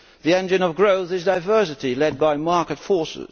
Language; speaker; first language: English; non-native, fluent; Dutch